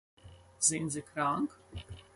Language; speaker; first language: German; non-native, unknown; Latvian